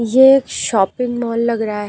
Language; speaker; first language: Hindi; native; Hindi